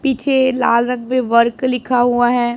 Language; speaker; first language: Hindi; non-native, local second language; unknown